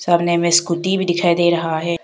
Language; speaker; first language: Hindi; non-native, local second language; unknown